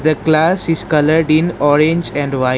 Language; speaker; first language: English; non-native, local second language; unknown